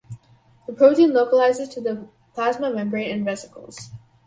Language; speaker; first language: English; native; English